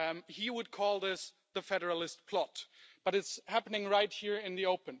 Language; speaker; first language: English; non-native, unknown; German